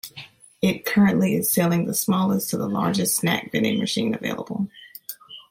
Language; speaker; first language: English; native; English